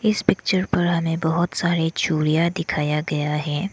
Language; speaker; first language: Hindi; non-native, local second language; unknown